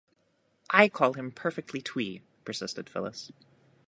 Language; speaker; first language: English; native; English